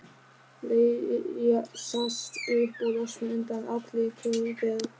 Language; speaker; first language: Icelandic; non-native, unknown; German